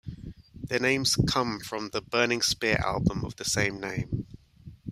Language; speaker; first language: English; native; English